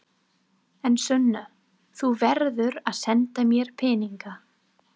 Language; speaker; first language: Icelandic; non-native, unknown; English